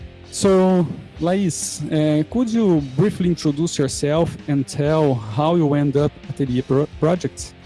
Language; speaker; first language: English; non-native, fluent; Portuguese